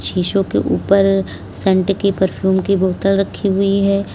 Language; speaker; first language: Hindi; native; Hindi